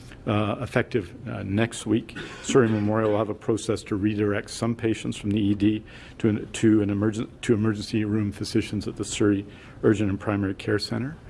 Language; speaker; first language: English; native; English